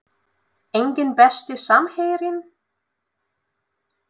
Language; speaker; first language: Icelandic; non-native, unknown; Russian